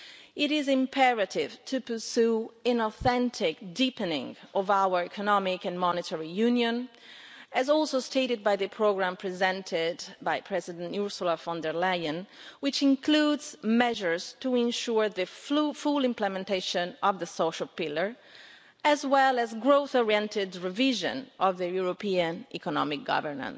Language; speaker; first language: English; non-native, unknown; Italian